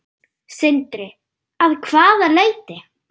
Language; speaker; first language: Icelandic; non-native, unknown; German